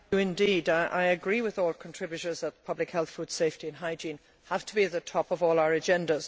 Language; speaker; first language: English; native; English